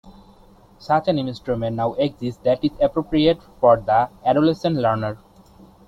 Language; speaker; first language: English; non-native, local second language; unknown